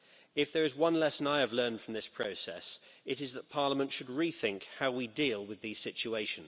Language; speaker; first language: English; native; English